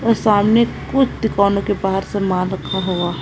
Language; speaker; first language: Hindi; non-native, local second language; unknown